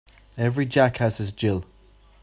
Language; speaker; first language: English; native; English